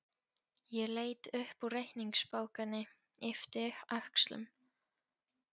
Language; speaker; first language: Icelandic; non-native, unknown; Polish